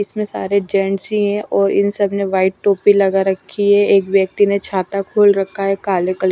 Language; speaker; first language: Hindi; non-native, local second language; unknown